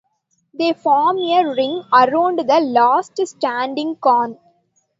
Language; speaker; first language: English; non-native, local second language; Tamil